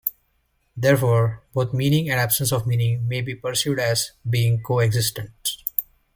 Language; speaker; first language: English; native; English